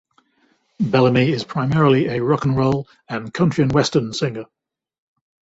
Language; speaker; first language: English; native; English